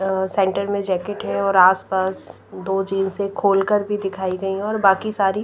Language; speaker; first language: Hindi; non-native, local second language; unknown